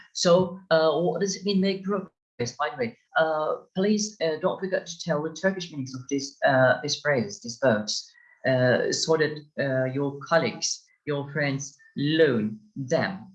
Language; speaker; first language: English; non-native, fluent; Turkish